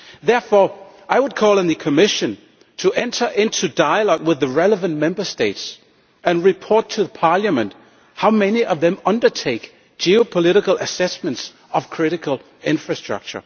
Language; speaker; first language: English; non-native, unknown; Danish